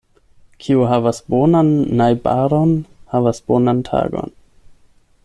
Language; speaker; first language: Esperanto; non-native, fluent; German